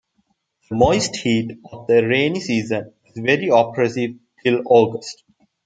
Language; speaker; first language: English; non-native, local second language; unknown